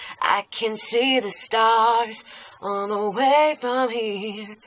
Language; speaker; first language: English; non-native, learner; German